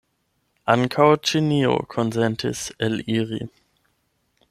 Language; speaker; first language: Esperanto; non-native, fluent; German